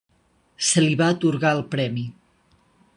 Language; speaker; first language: Catalan; native; Catalan